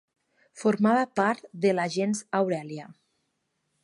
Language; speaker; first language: Catalan; native; Catalan